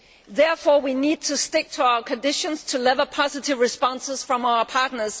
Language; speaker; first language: English; non-native, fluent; Danish